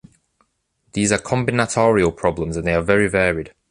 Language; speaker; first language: English; native; English